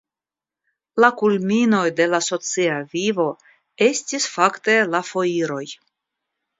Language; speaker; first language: Esperanto; non-native, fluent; Russian